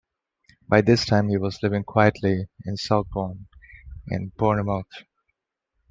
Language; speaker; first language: English; non-native, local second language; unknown